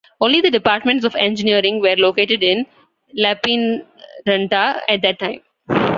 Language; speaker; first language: English; non-native, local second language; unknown